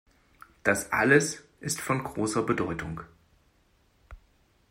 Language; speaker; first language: German; native; German